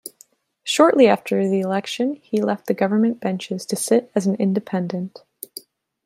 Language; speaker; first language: English; native; English